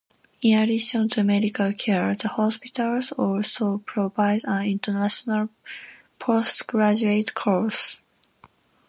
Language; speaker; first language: English; non-native, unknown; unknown